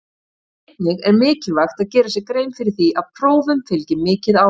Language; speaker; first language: Icelandic; native; Icelandic